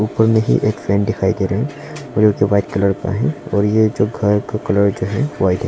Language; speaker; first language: Hindi; non-native, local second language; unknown